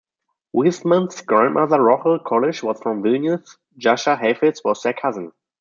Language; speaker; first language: English; non-native, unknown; German